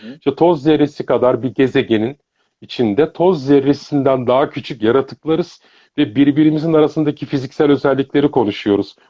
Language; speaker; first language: Turkish; early bilingual, heritage; Turkish